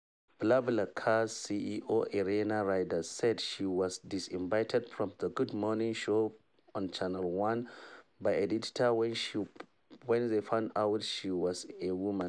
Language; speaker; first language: English; non-native, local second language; Hausa